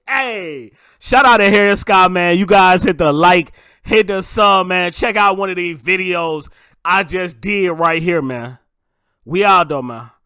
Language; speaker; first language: English; native; English